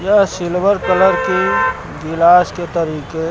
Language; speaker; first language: Hindi; native; Hindi